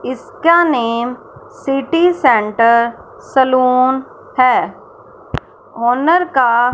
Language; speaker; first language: Hindi; non-native, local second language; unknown